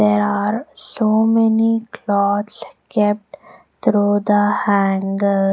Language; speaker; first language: English; non-native, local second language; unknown